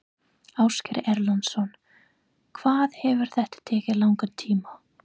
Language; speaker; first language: Icelandic; non-native, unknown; English